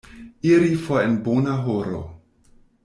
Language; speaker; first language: Esperanto; non-native, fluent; German